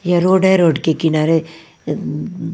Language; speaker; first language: Hindi; non-native, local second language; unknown